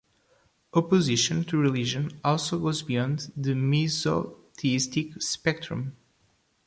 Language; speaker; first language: English; non-native, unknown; Portuguese